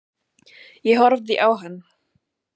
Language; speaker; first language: Icelandic; non-native, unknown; German